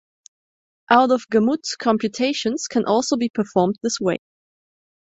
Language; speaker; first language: English; non-native, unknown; German